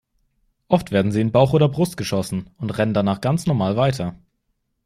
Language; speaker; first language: German; native; German